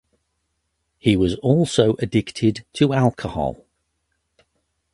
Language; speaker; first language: English; native; English